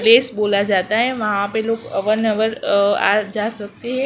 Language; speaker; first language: Hindi; non-native, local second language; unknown